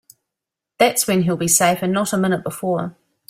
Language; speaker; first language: English; native; English